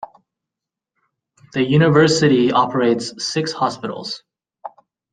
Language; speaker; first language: English; native; English